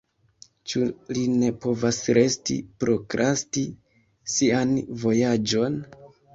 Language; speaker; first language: Esperanto; non-native, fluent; Kinyarwanda